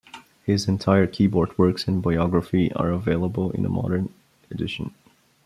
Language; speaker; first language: English; non-native, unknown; Bulgarian